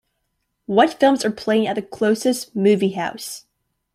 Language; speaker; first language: English; native; English